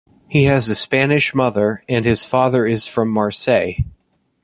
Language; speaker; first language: English; native; English